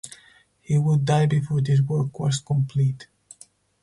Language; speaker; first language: English; non-native, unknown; Spanish